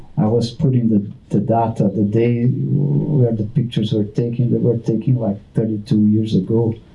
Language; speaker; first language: English; non-native, fluent; Portuguese